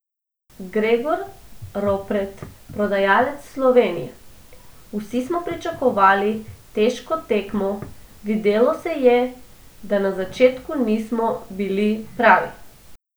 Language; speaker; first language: Slovenian; non-native, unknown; Macedonian